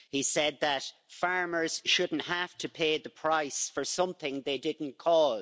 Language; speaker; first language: English; native; English